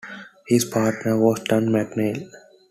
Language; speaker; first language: English; non-native, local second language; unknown